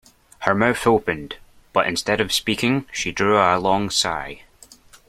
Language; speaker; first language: English; native; English